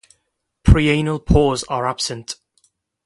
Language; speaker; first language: English; non-native, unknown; Kurdish